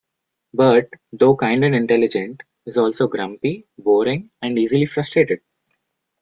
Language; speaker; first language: English; non-native, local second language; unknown